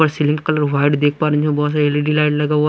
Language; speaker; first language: Hindi; non-native, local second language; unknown